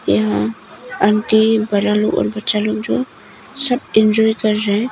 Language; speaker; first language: Hindi; non-native, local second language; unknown